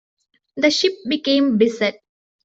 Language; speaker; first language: English; non-native, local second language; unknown